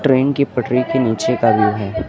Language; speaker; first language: Hindi; native; Hindi